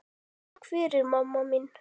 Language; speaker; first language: Icelandic; native; Icelandic